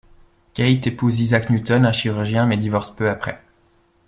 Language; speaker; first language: French; native; French